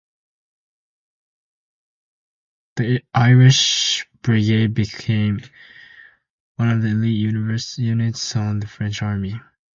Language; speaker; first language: English; native; English